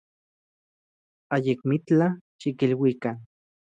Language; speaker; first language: Central Puebla Nahuatl; native; Central Puebla Nahuatl